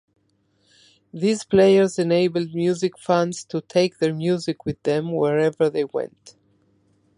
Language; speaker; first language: English; non-native, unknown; Spanish